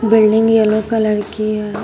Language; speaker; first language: Hindi; native; Hindi